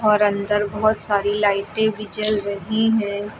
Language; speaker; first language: Hindi; native; Hindi